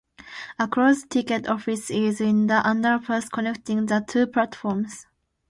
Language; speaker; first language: English; non-native, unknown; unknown